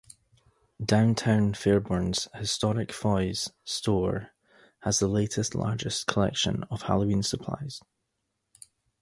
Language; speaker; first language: English; native; English